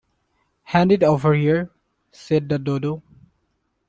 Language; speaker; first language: English; non-native, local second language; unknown